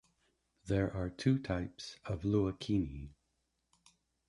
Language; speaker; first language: English; native; English